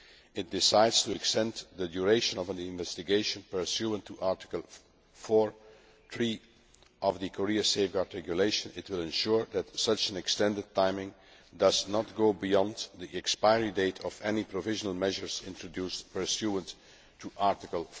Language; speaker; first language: English; non-native, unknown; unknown